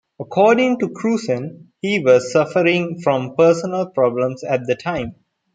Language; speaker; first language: English; non-native, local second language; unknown